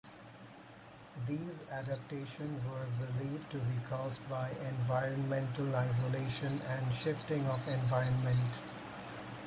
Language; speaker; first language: English; non-native, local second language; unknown